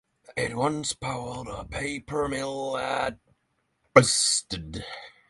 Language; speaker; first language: English; non-native, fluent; Norwegian